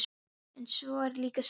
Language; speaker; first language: Icelandic; non-native, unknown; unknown